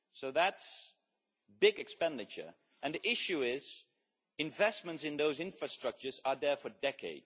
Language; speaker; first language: English; non-native, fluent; Dutch